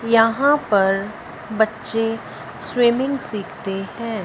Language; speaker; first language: Hindi; non-native, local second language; Punjabi